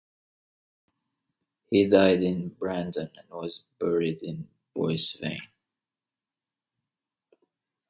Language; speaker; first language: English; native; English